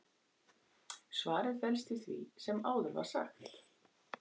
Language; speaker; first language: Icelandic; native; Icelandic